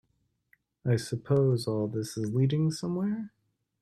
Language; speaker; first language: English; native; English